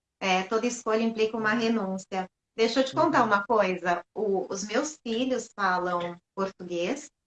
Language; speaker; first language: Portuguese; native; Portuguese